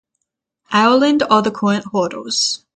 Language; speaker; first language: English; native; English